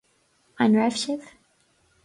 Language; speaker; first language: Irish; non-native, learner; English